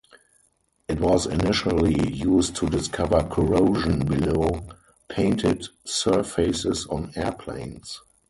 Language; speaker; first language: English; non-native, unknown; German